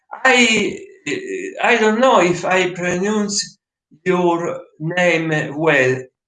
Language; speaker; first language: English; non-native, learner; Italian